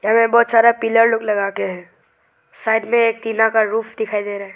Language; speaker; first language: Hindi; non-native, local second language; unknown